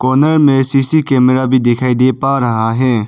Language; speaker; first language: Hindi; non-native, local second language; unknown